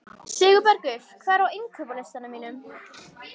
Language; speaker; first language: Icelandic; native; Icelandic